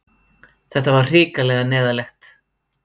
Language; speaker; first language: Icelandic; native; Icelandic